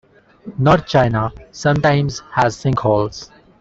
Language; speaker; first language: English; non-native, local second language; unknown